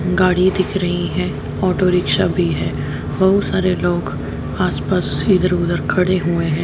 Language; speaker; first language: Hindi; native; Hindi